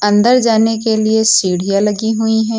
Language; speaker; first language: Hindi; native; Hindi